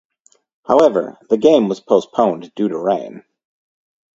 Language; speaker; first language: English; native; English